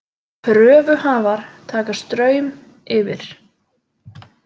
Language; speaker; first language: Icelandic; native; Icelandic